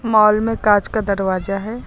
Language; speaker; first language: Hindi; native; Hindi